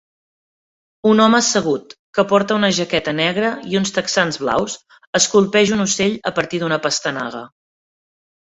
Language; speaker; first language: Catalan; native; Catalan